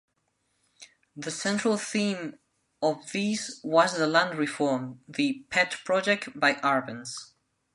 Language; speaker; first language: English; non-native, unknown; Spanish